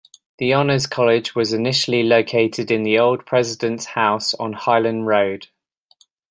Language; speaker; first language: English; native; English